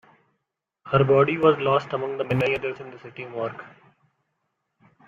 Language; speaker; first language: English; non-native, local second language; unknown